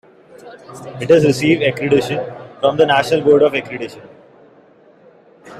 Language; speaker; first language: English; non-native, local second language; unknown